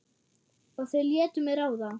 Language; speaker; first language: Icelandic; non-native, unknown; German